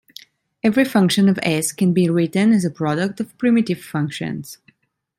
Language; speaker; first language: English; non-native, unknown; Italian